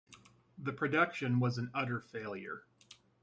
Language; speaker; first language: English; native; English